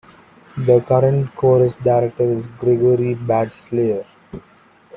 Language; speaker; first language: English; non-native, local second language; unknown